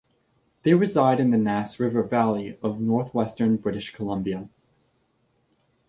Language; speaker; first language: English; native; English